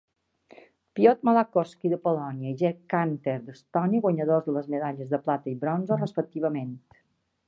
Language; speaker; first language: Catalan; native; Catalan